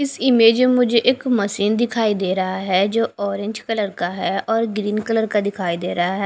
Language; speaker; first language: Hindi; non-native, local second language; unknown